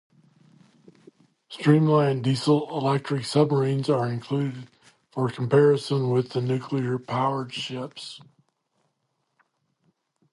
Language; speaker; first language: English; native; English